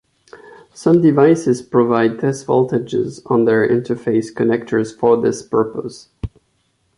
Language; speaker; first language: English; non-native, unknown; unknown